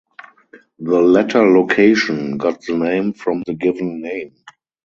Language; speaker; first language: English; non-native, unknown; German